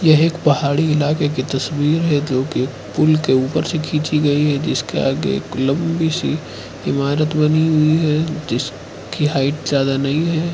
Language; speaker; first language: Hindi; non-native, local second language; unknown